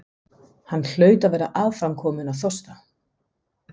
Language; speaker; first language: Icelandic; non-native, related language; Danish